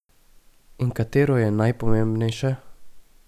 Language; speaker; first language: Slovenian; native; Slovenian